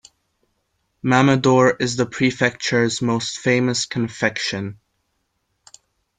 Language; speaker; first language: English; non-native, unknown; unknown